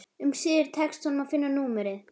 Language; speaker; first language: Icelandic; native; Icelandic